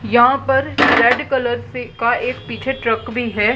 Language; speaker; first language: Hindi; native; Hindi